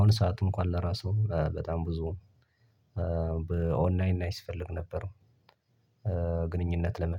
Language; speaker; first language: Amharic; non-native, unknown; Tigrinya